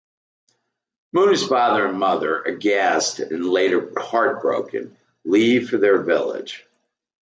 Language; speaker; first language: English; native; English